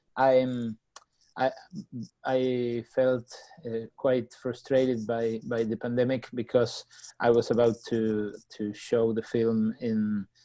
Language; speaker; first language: English; non-native, fluent; Spanish